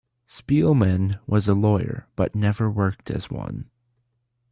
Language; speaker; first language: English; native; English